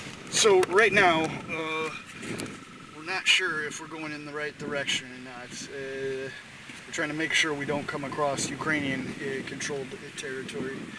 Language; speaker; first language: English; native; English